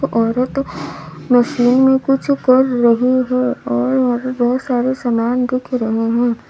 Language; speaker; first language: Hindi; native; Hindi